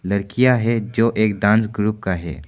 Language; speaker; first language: Hindi; non-native, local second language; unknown